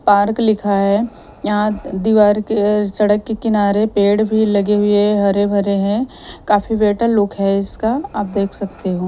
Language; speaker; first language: Hindi; non-native, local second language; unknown